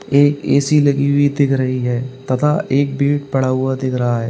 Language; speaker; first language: Hindi; native; Hindi